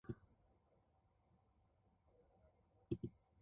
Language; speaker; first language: English; non-native, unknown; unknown